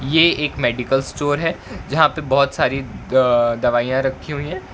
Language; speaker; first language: Hindi; non-native, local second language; Gujarati